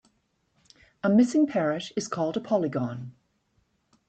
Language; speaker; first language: English; native; English